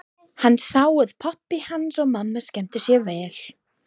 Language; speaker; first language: Icelandic; non-native, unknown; English